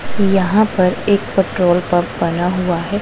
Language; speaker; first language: Hindi; non-native, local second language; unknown